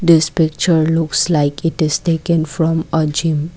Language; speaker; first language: English; non-native, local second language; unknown